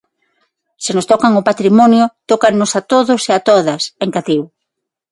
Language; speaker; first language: Galician; non-native, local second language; Spanish